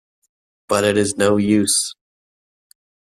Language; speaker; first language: English; native; English